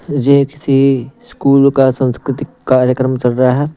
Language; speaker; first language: Hindi; non-native, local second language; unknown